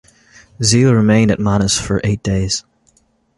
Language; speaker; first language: English; native; English